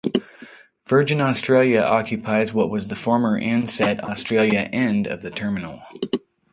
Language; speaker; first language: English; native; English